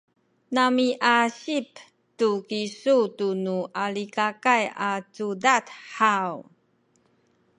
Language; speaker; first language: Sakizaya; non-native, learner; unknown